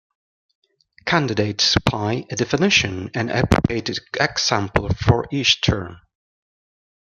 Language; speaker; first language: English; non-native, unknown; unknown